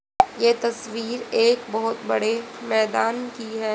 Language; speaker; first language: Hindi; native; Hindi